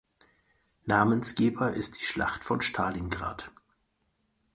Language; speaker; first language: German; native; German